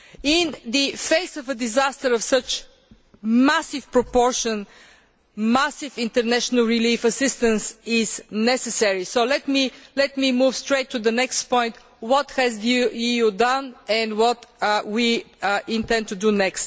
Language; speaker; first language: English; non-native, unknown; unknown